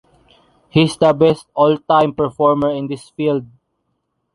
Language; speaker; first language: English; non-native, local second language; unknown